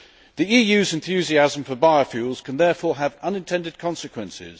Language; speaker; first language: English; native; English